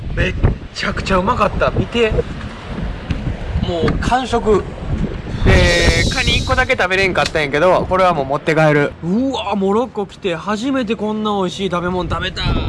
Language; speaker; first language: Japanese; native; Japanese